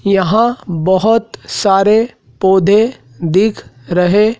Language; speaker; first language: Hindi; native; Hindi